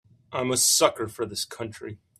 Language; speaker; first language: English; native; English